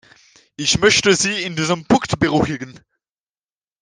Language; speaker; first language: German; non-native, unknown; French